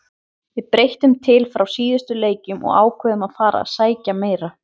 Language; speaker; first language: Icelandic; native; Icelandic